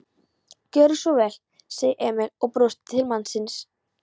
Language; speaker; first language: Icelandic; non-native, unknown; Polish